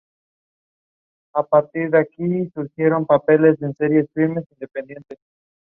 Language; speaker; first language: English; non-native, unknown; Spanish